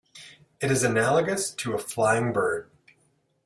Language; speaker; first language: English; native; English